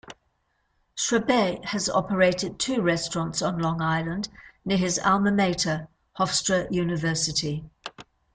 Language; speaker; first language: English; native; English